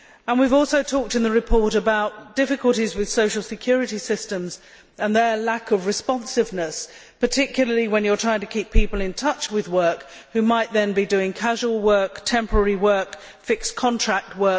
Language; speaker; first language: English; native; English